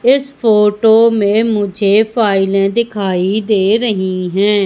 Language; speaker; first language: Hindi; native; Hindi